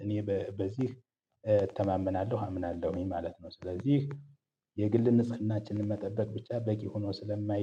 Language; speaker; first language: Amharic; native; Amharic